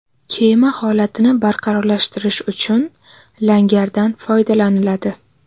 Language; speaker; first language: Uzbek; native; Uzbek